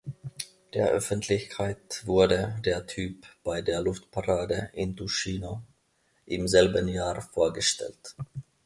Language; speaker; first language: German; non-native, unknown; Finnish